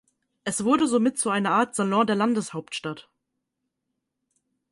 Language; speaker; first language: German; native; German